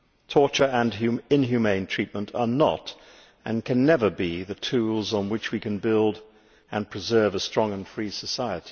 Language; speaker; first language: English; native; English